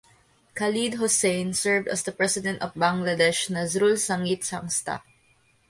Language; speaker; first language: English; non-native, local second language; Filipino